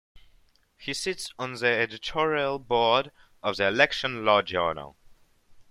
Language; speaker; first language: English; non-native, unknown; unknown